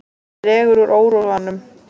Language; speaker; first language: Icelandic; native; Icelandic